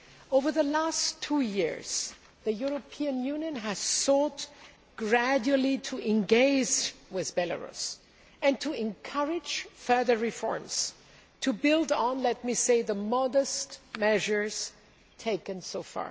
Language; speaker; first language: English; non-native, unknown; German